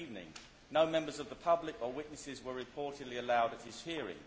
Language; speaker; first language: English; native; English